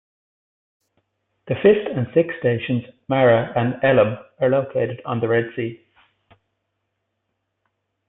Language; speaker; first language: English; native; English